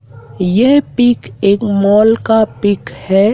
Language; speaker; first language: Hindi; native; Hindi